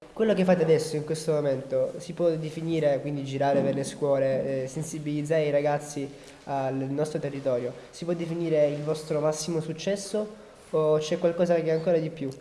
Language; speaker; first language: Italian; native; Italian